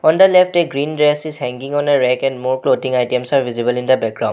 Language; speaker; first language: English; non-native, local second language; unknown